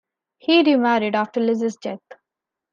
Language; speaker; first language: English; non-native, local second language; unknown